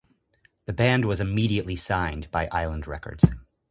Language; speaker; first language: English; native; English